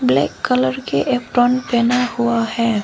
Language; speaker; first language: Hindi; non-native, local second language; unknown